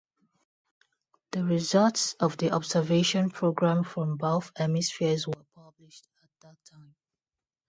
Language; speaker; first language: English; non-native, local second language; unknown